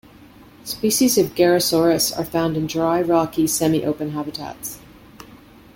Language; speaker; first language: English; native; English